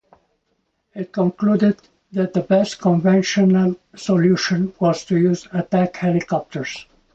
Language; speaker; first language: English; non-native, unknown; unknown